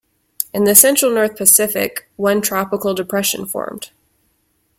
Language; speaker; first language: English; native; English